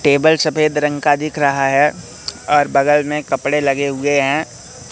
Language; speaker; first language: Hindi; native; Hindi